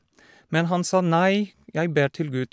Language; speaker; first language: Norwegian; non-native, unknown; Polish